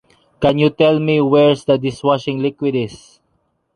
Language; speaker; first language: English; non-native, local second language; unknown